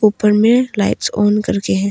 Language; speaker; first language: Hindi; early bilingual, other home language; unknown